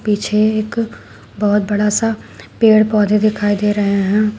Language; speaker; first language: Hindi; native; Hindi